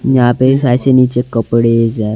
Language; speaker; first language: Hindi; native; Hindi